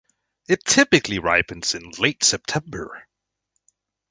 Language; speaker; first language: English; native; English